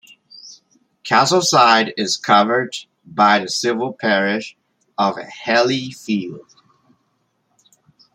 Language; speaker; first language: English; native; English